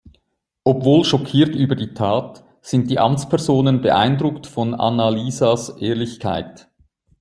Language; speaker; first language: German; native; German